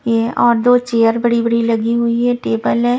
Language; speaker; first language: Hindi; non-native, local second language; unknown